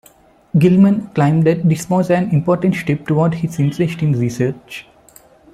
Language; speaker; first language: English; non-native, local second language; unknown